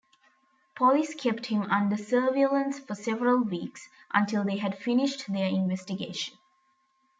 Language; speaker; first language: English; non-native, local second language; Tamil